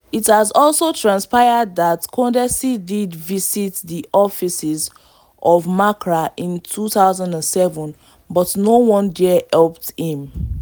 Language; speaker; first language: English; non-native, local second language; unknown